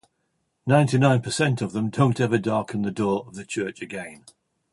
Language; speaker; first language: English; native; English